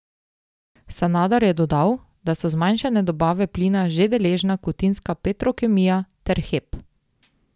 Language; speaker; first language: Slovenian; native; Slovenian